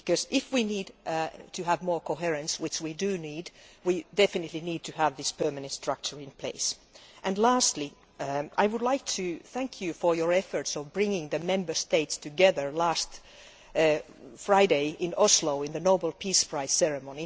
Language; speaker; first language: English; non-native, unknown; Finnish